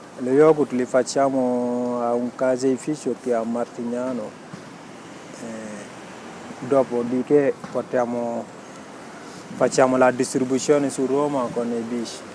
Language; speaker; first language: Italian; non-native, fluent; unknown